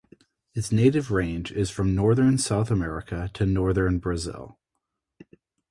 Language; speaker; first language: English; native; English